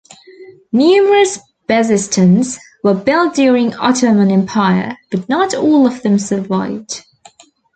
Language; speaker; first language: English; native; English